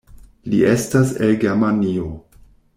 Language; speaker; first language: Esperanto; non-native, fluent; German